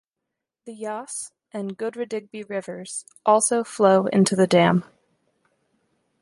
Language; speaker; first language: English; native; English